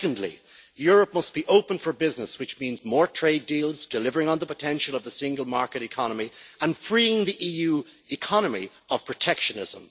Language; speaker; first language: English; native; English